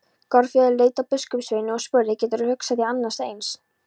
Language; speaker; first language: Icelandic; non-native, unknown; Polish